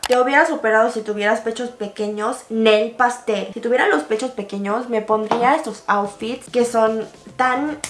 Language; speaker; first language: Spanish; early bilingual, other home language; Korean